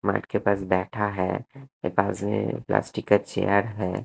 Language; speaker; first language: Hindi; non-native, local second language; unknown